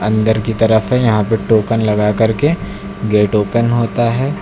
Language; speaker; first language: Hindi; native; Hindi